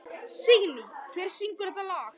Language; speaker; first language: Icelandic; native; Icelandic